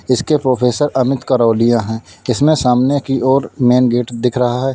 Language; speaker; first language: Hindi; native; Hindi